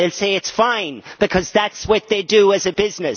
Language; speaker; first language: English; native; English